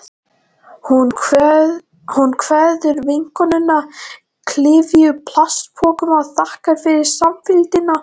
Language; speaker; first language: Icelandic; non-native, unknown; Latvian